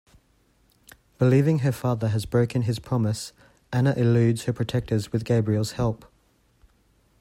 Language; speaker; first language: English; native; English